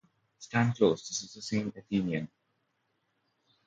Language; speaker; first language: English; non-native, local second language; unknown